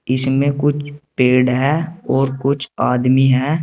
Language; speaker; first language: Hindi; native; Hindi